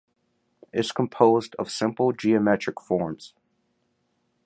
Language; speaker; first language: English; native; English